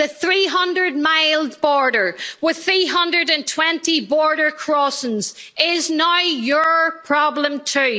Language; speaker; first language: English; native; English